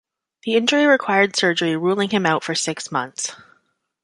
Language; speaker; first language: English; native; English